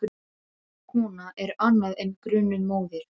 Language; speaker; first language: Icelandic; non-native, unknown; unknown